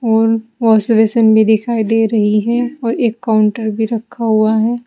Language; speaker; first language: Hindi; native; Hindi